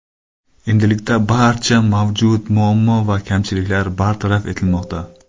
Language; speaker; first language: Uzbek; non-native, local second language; Kara-Kalpak